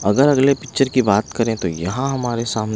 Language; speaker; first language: Hindi; non-native, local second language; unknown